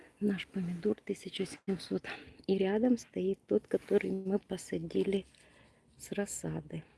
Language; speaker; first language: Russian; non-native, local second language; Ukrainian